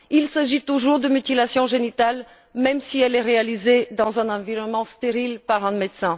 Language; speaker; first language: French; non-native, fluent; Bulgarian